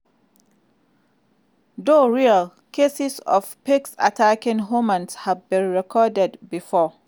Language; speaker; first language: English; non-native, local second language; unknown